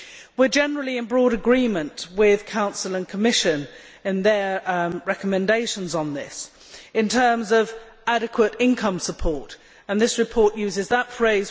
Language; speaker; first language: English; native; English